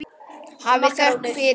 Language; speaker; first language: Icelandic; native; Icelandic